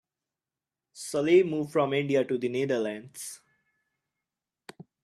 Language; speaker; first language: English; non-native, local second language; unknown